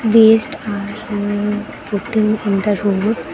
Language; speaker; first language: English; non-native, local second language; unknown